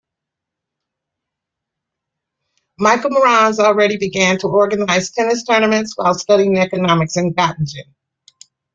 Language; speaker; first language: English; native; English